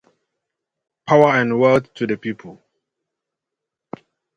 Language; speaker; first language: English; native; English